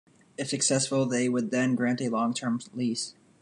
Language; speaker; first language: English; native; English